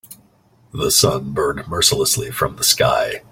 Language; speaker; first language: English; native; English